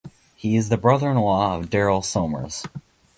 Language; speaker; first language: English; native; English